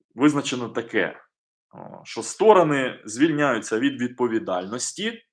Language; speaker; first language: Ukrainian; non-native, local second language; Russian